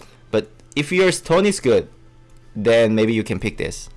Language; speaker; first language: English; non-native, learner; Korean